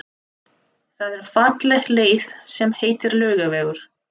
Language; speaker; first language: Icelandic; non-native, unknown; Russian